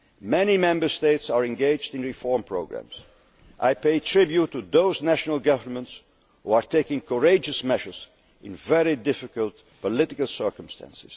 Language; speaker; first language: English; non-native, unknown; Dutch